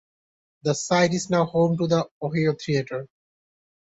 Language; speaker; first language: English; non-native, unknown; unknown